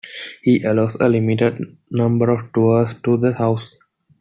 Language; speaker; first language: English; non-native, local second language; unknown